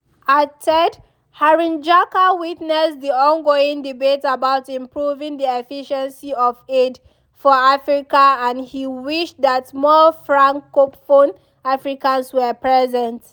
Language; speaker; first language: English; non-native, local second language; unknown